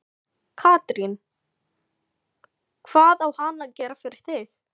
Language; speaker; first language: Icelandic; non-native, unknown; Filipino